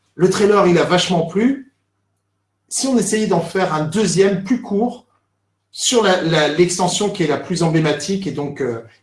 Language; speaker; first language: French; native; French